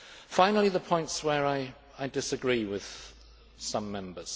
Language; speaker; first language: English; native; English